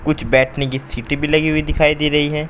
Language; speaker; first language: Hindi; native; Hindi